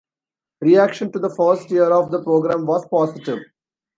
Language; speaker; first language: English; non-native, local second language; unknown